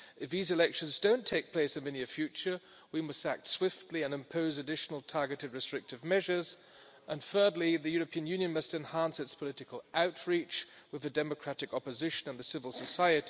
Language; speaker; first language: English; non-native, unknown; German